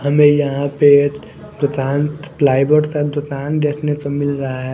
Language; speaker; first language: Hindi; non-native, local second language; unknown